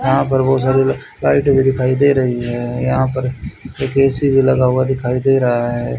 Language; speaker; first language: Hindi; native; Hindi